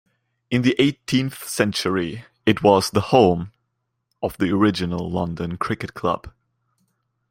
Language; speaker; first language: English; non-native, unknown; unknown